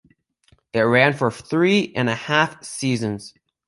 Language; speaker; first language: English; native; English